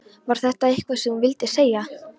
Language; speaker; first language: Icelandic; non-native, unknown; Polish